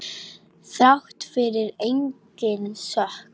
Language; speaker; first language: Icelandic; non-native, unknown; Polish